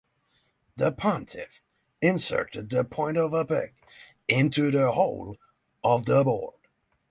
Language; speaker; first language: English; non-native, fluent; Norwegian